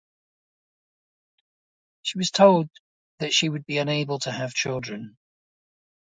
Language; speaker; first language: English; native; English